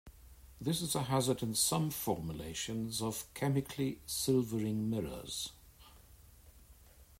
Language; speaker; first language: English; native; English